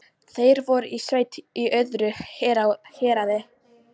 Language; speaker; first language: Icelandic; non-native, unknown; Polish